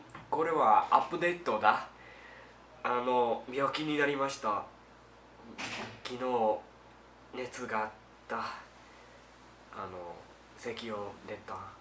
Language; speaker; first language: Japanese; non-native, learner; English